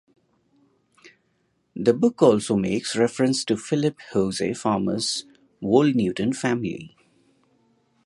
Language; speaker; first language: English; non-native, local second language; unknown